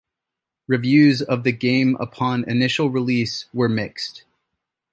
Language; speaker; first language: English; native; English